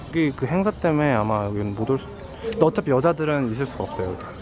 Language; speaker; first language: Korean; native; Korean